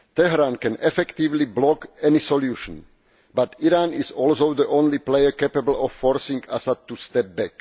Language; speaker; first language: English; non-native, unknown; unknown